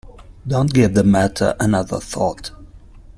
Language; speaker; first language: English; non-native, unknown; Italian